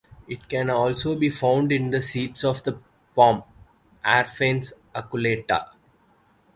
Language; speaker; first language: English; non-native, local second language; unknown